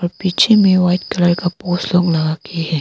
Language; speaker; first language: Hindi; early bilingual, other home language; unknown